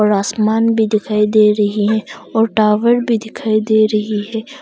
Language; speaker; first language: Hindi; non-native, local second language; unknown